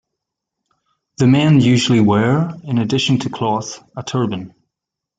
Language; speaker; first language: English; native; English